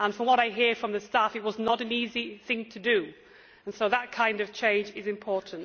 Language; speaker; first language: English; native; English